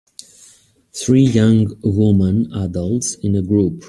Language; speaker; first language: English; native; English